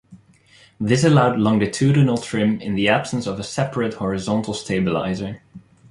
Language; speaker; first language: English; non-native, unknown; Dutch